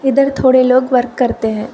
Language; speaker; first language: Hindi; non-native, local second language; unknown